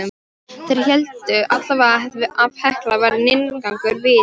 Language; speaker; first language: Icelandic; non-native, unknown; Polish